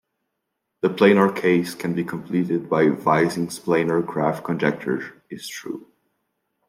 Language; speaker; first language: English; non-native, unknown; French